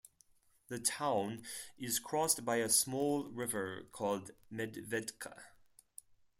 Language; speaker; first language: English; non-native, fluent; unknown